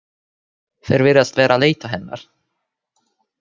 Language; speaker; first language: Icelandic; non-native, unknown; Finnish